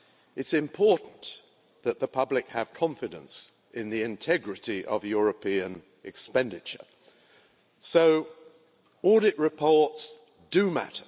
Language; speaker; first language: English; native; English